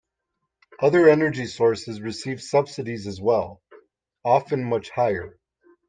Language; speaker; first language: English; native; English